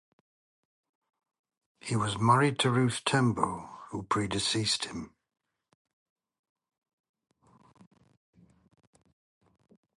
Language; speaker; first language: English; native; English